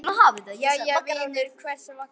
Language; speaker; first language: Icelandic; native; Icelandic